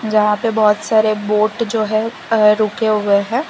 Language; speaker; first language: Hindi; non-native, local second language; Gujarati